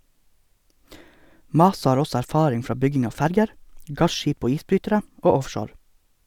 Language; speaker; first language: Norwegian; native; Norwegian